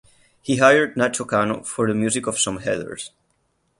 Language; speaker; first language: English; non-native, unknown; Catalan